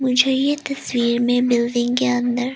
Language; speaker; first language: Hindi; non-native, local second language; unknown